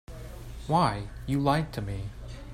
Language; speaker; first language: English; native; English